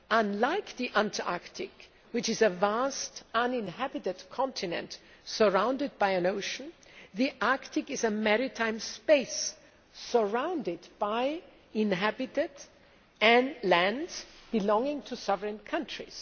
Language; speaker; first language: English; non-native, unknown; German